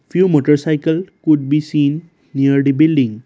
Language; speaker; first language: English; non-native, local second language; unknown